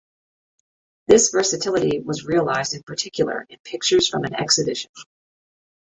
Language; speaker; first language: English; native; English